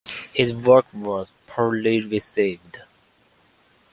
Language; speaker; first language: English; non-native, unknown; Chinese